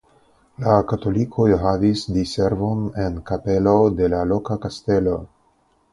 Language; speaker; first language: Esperanto; non-native, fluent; Russian